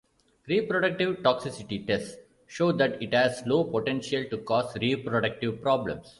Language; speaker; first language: English; non-native, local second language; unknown